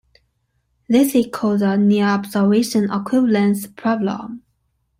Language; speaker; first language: English; non-native, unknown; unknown